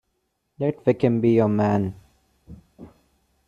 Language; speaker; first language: English; non-native, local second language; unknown